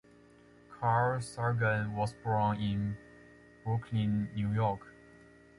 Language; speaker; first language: English; non-native, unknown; Chinese